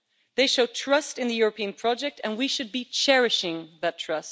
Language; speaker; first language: English; non-native, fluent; Dutch